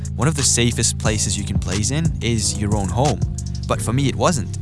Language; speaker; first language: English; native; English